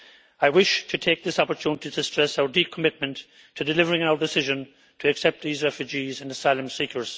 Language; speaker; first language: English; native; English